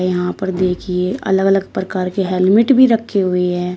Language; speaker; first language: Hindi; native; Hindi